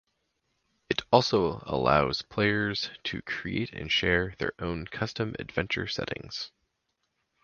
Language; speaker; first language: English; native; English